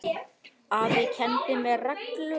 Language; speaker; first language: Icelandic; native; Icelandic